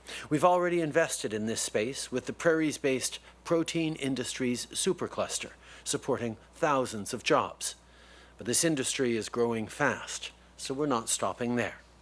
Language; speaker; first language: English; native; English